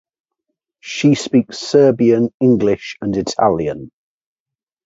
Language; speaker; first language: English; native; English